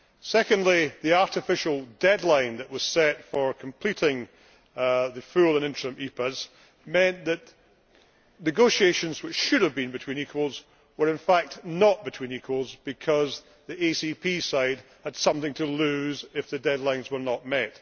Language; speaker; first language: English; native; English